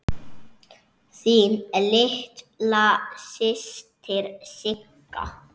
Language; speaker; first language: Icelandic; native; Icelandic